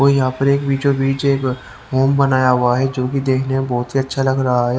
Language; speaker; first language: Hindi; native; Hindi